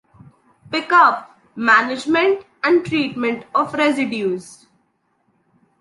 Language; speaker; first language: English; non-native, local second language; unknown